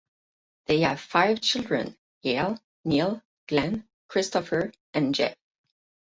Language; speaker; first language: English; non-native, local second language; French